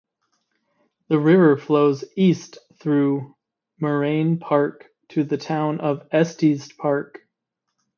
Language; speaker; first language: English; native; English